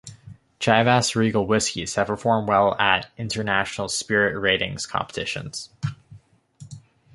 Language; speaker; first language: English; native; English